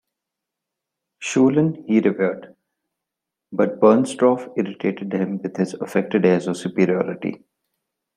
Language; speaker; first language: English; non-native, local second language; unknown